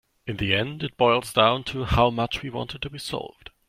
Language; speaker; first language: English; non-native, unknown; German